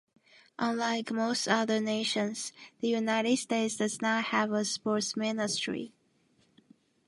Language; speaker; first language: English; non-native, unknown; Japanese